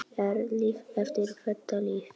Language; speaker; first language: Icelandic; non-native, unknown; Polish